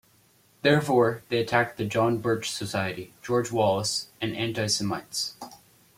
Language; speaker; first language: English; native; English